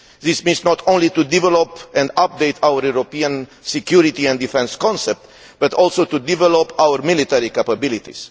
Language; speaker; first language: English; non-native, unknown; Romanian